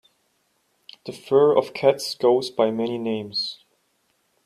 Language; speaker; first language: English; non-native, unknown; German